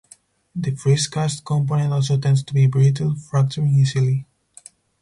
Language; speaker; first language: English; non-native, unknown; Spanish